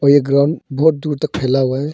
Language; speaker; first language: Hindi; non-native, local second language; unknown